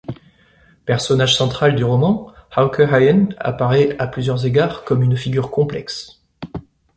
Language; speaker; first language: French; native; French